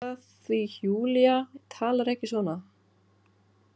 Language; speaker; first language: Icelandic; non-native, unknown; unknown